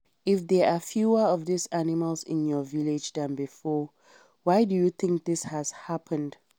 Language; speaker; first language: English; non-native, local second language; Hausa